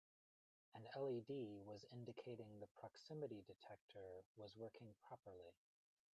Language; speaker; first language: English; native; English